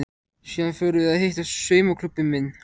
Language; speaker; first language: Icelandic; native; Icelandic